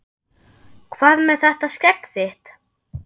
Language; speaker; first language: Icelandic; non-native, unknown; German